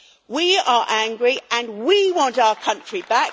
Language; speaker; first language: English; native; English